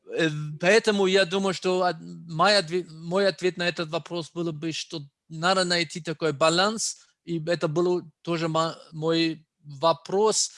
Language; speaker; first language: Russian; non-native, fluent; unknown